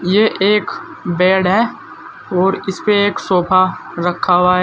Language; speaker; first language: Hindi; native; Hindi